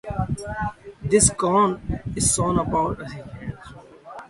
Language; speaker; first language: English; non-native, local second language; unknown